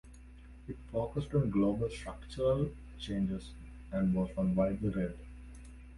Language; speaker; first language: English; non-native, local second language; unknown